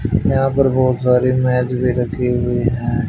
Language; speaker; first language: Hindi; native; Hindi